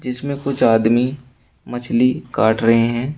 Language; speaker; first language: Hindi; native; Hindi